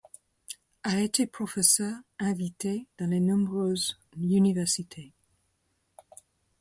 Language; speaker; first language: French; non-native, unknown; English